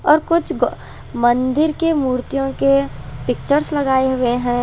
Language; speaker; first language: Hindi; non-native, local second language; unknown